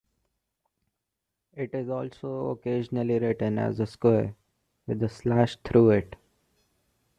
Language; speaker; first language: English; non-native, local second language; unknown